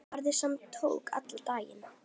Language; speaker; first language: Icelandic; native; Icelandic